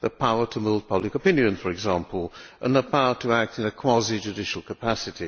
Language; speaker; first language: English; non-native, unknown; Hungarian